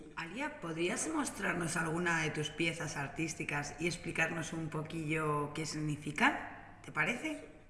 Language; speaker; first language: Spanish; native; Spanish